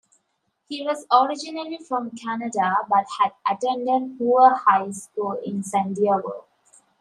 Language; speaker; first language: English; native; English